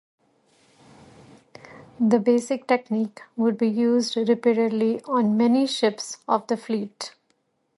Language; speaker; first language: English; native; English